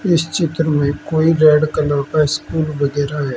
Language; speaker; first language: Hindi; native; Hindi